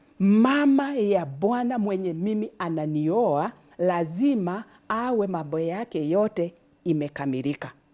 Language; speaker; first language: Swahili; non-native, local second language; Kikuyu